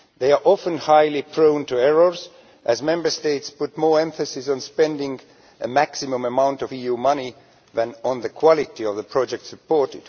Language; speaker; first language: English; non-native, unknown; Estonian